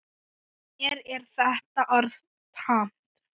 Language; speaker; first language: Icelandic; non-native, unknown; Thai